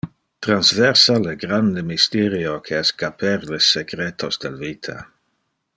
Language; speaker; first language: Interlingua; non-native, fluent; Dutch